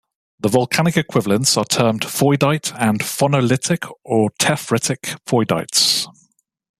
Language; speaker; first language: English; native; English